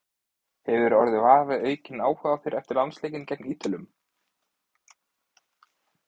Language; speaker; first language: Icelandic; native; Icelandic